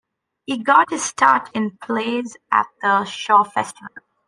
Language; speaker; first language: English; non-native, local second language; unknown